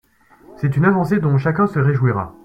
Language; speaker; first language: French; native; French